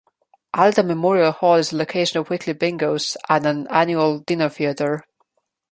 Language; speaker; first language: English; non-native, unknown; Slovenian